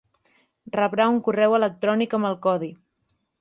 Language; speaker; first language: Catalan; native; Catalan